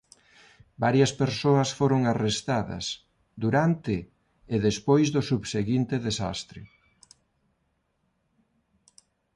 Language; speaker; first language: Galician; non-native, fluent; Spanish